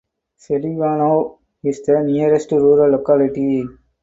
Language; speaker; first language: English; non-native, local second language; Tamil